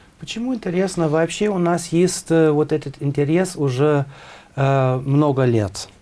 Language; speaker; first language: Russian; non-native, fluent; German